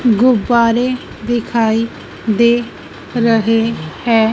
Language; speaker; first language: Hindi; native; Hindi